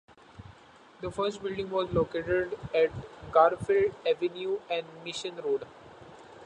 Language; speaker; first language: English; non-native, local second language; Marathi